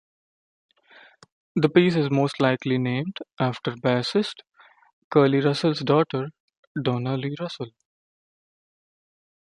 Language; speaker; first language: English; non-native, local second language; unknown